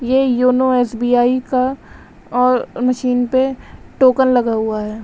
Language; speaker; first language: Hindi; native; Hindi